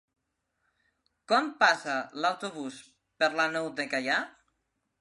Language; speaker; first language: Catalan; non-native, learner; Spanish